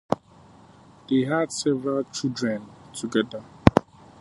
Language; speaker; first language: English; native; English